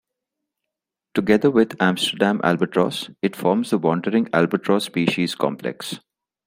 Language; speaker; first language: English; non-native, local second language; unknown